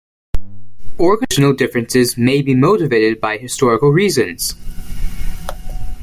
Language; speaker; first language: English; native; English